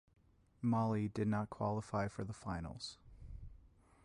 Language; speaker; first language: English; native; English